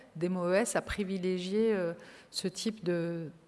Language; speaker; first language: French; native; French